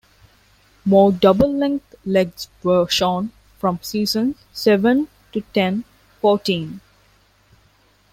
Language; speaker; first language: English; non-native, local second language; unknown